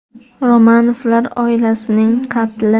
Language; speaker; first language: Uzbek; native; Uzbek